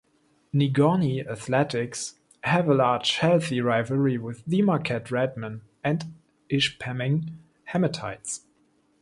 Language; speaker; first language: English; non-native, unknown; German